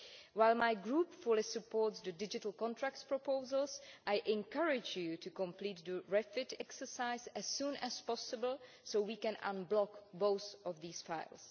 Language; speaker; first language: English; non-native, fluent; Czech